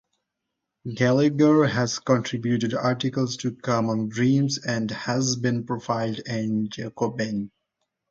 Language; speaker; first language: English; non-native, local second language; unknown